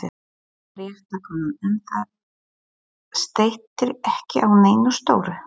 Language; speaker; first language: Icelandic; non-native, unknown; Polish